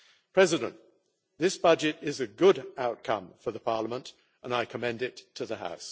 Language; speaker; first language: English; native; English